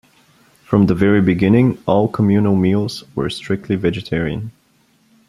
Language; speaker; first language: English; non-native, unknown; Bulgarian